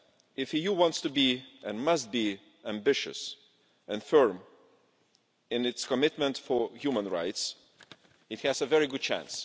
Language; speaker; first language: English; non-native, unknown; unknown